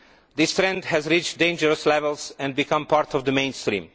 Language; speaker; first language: English; non-native, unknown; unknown